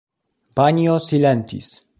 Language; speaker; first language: Esperanto; non-native, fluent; Polish